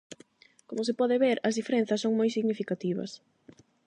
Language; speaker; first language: Galician; non-native, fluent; Spanish